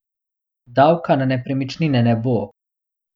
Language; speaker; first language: Slovenian; non-native, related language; Bosnian